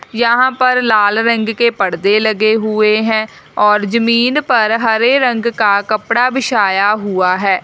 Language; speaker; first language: Hindi; native; Hindi